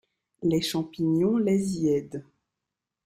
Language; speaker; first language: French; native; French